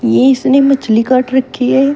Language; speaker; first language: Hindi; native; Hindi